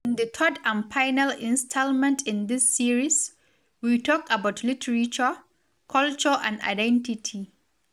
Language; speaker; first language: English; non-native, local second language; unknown